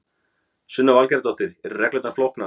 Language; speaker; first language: Icelandic; native; Icelandic